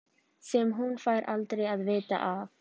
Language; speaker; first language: Icelandic; native; Icelandic